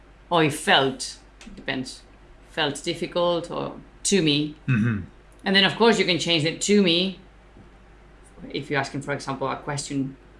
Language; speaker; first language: English; non-native, fluent; Spanish